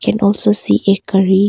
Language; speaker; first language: English; non-native, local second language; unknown